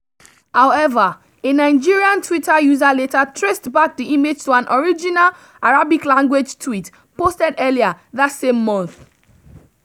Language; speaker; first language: English; non-native, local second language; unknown